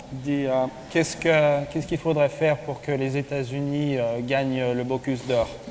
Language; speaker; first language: French; native; French